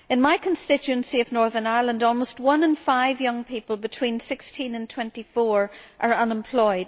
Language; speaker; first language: English; native; English